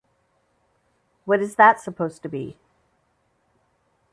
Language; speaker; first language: English; native; English